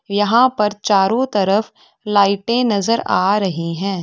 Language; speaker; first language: Hindi; native; Hindi